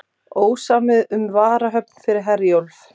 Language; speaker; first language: Icelandic; native; Icelandic